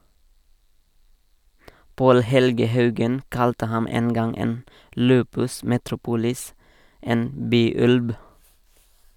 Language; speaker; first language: Norwegian; non-native, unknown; Nepali